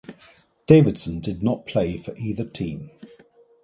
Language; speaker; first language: English; native; English